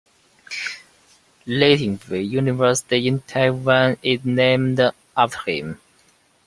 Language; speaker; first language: English; non-native, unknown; Chinese